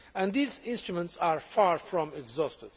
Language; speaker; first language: English; non-native, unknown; Portuguese